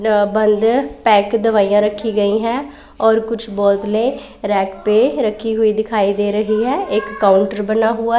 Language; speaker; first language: Hindi; non-native, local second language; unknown